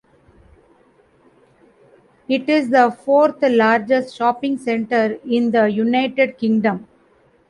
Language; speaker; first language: English; non-native, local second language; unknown